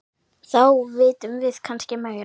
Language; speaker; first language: Icelandic; native; Icelandic